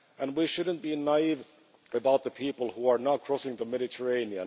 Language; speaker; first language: English; non-native, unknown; Finnish